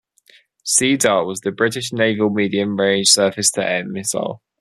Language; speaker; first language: English; native; English